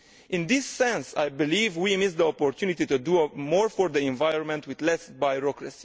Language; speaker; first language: English; non-native, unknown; Italian